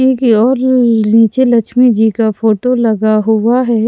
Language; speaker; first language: Hindi; non-native, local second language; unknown